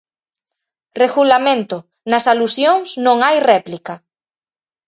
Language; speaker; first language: Galician; native; Galician